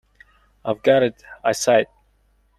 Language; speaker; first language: English; non-native, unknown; Mongolian